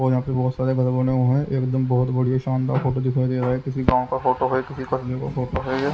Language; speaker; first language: Hindi; native; Hindi